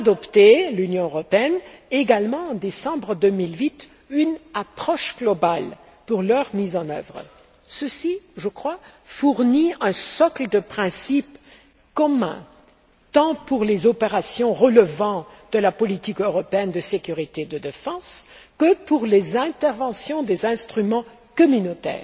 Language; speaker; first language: French; non-native, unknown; German